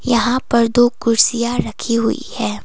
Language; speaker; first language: Hindi; non-native, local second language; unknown